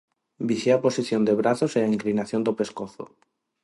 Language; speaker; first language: Galician; non-native, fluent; Spanish